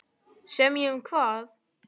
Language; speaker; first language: Icelandic; non-native, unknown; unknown